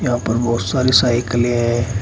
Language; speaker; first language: Hindi; native; Hindi